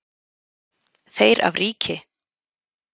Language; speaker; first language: Icelandic; native; Icelandic